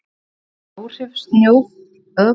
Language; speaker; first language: Icelandic; native; Icelandic